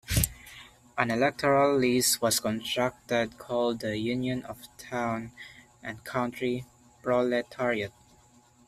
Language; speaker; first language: English; non-native, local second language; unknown